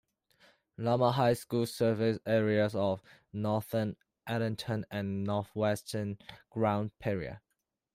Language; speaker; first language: English; non-native, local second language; Cantonese